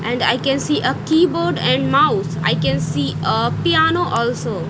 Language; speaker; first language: English; non-native, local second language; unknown